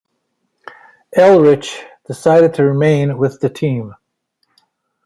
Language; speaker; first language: English; native; English